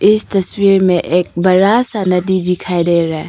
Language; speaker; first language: Hindi; non-native, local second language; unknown